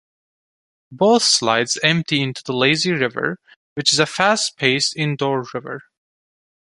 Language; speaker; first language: English; non-native, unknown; Turkish